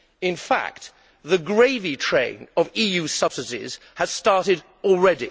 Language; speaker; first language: English; native; English